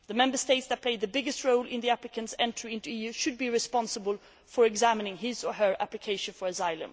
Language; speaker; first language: English; non-native, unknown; Swedish